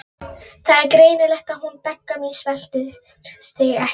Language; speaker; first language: Icelandic; non-native, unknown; Polish